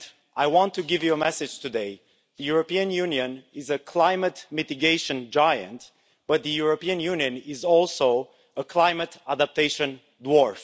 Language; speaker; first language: English; non-native, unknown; Romanian